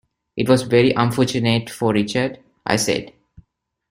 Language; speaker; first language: English; non-native, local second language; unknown